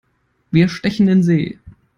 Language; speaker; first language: English; non-native, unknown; German